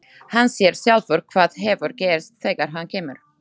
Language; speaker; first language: Icelandic; non-native, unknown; Slovak